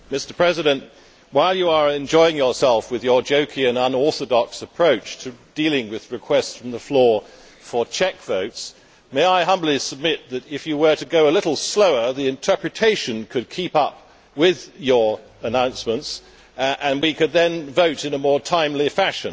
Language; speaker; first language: English; native; English